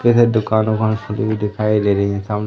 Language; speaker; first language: Hindi; native; Hindi